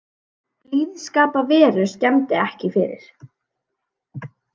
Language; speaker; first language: Icelandic; native; Icelandic